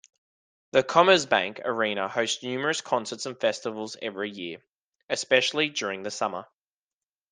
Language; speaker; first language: English; native; English